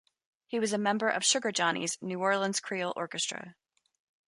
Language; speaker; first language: English; native; English